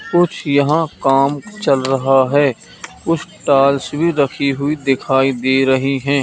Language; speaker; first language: Hindi; native; Hindi